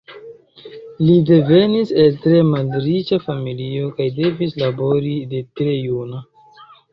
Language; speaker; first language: Esperanto; non-native, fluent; Chinese